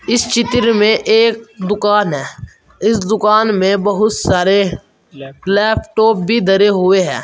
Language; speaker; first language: Hindi; native; Hindi